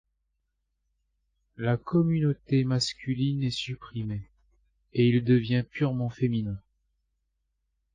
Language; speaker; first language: French; native; French